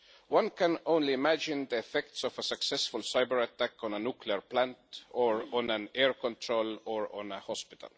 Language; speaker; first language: English; non-native, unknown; Estonian